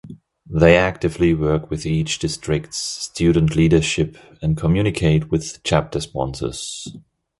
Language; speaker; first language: English; non-native, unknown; German